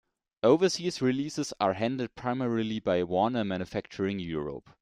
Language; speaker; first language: English; non-native, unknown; German